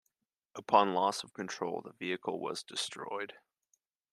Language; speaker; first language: English; native; English